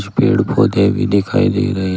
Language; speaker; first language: Hindi; native; Hindi